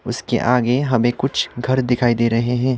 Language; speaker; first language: Hindi; non-native, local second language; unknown